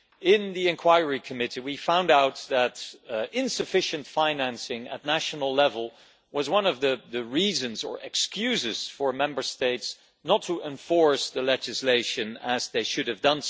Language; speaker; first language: English; non-native, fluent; Dutch